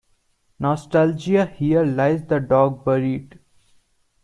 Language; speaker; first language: English; non-native, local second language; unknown